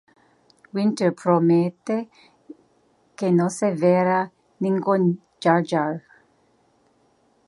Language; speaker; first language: Spanish; non-native, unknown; English